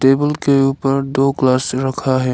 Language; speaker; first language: Hindi; non-native, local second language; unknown